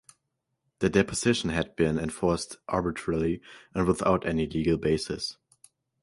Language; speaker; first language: English; non-native, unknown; German